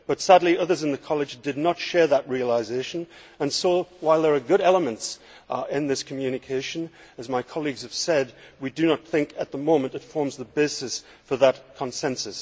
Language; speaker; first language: English; native; English